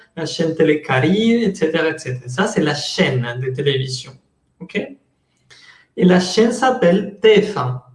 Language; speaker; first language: French; non-native, fluent; Spanish